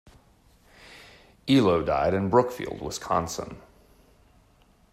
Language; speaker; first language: English; native; English